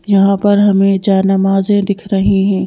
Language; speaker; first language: Hindi; native; Hindi